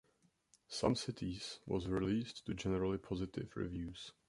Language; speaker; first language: English; non-native, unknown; Czech